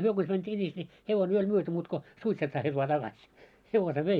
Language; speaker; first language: Finnish; early bilingual, heritage; Finnish